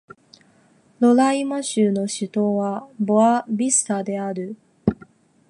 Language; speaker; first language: Japanese; non-native, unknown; Chinese